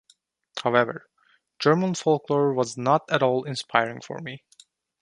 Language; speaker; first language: English; non-native, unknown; Turkish